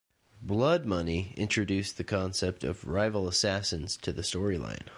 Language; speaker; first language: English; native; English